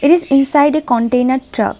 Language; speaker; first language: English; non-native, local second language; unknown